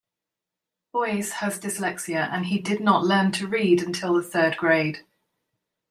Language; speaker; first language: English; native; English